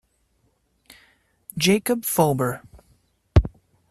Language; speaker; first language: English; native; English